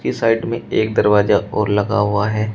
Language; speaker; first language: Hindi; native; Hindi